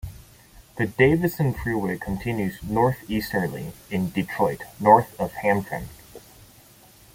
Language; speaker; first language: English; non-native, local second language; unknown